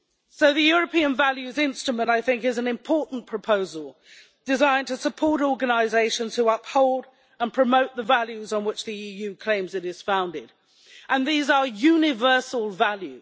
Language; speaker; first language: English; native; English